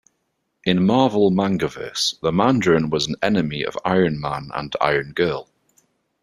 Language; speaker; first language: English; native; English